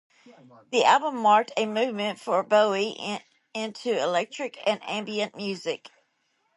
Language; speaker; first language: English; native; English